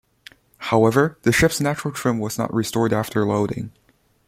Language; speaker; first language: English; non-native, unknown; Chinese